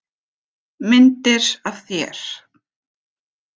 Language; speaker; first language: Icelandic; non-native, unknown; German